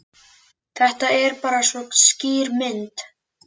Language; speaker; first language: Icelandic; native; Icelandic